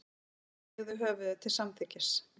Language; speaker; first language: Icelandic; native; Icelandic